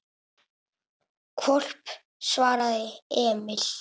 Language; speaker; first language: Icelandic; non-native, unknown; Italian